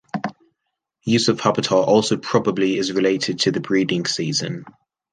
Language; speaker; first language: English; native; English